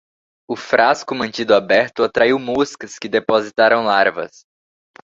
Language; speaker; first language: Portuguese; native; Portuguese